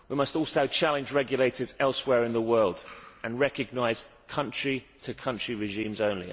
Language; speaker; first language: English; native; English